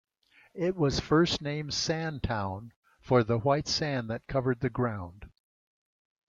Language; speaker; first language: English; native; English